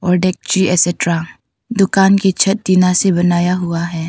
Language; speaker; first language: Hindi; non-native, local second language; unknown